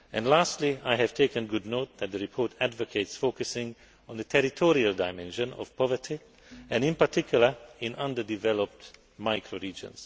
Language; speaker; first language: English; non-native, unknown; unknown